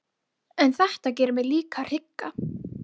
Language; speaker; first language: Icelandic; native; Icelandic